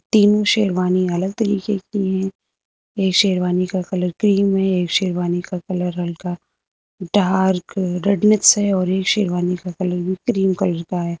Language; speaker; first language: Hindi; native; Hindi